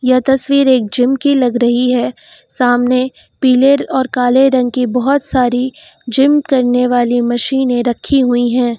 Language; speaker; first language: Hindi; native; Hindi